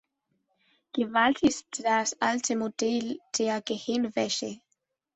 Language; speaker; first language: German; non-native, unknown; Spanish